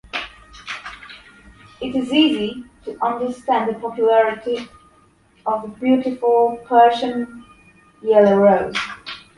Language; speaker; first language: English; non-native, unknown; Polish